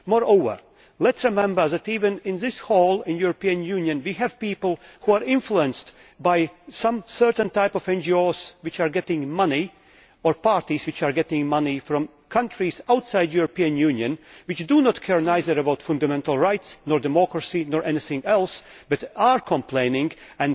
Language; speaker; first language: English; non-native, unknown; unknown